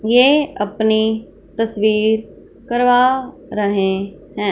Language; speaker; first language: Hindi; non-native, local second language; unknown